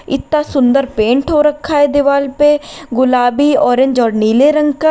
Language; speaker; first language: Hindi; native; Hindi